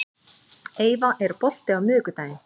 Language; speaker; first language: Icelandic; native; Icelandic